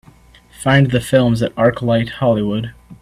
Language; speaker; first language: English; native; English